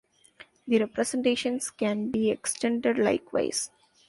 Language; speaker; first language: English; non-native, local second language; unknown